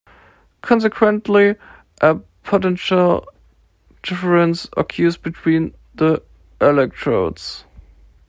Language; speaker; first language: English; non-native, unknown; German